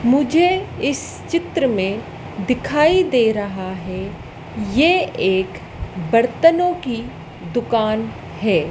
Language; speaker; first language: Hindi; native; Hindi